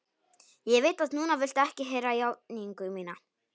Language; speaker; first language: Icelandic; non-native, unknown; Polish